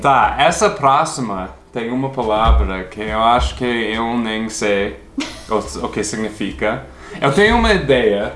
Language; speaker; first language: Portuguese; non-native, fluent; English